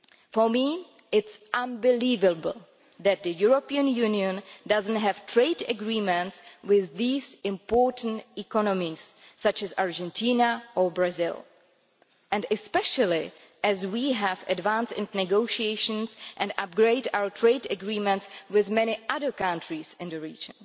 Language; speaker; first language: English; non-native, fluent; Czech